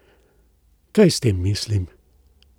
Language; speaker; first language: Slovenian; native; Slovenian